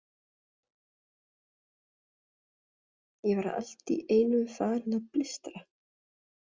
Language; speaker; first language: Icelandic; non-native, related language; Danish